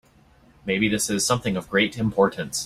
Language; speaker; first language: English; native; English